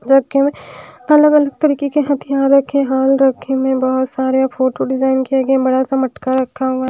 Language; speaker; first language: Hindi; native; Hindi